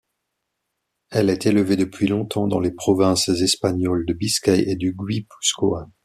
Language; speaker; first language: French; native; French